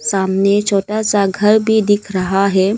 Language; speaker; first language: Hindi; early bilingual, other home language; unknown